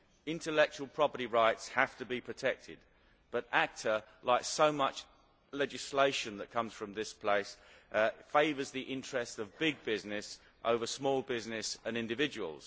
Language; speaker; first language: English; native; English